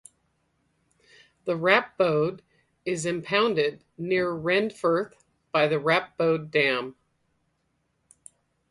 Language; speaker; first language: English; native; English